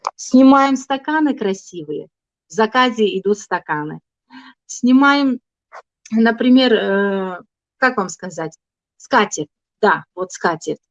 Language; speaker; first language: Russian; non-native, local second language; Tajik